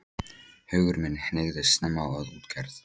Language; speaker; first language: Icelandic; non-native, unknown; Polish